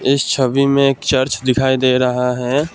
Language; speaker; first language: Hindi; non-native, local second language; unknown